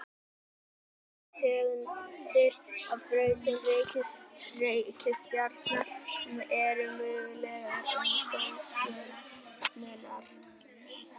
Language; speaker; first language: Icelandic; native; Icelandic